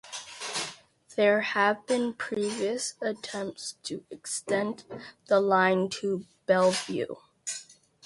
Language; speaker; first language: English; native; English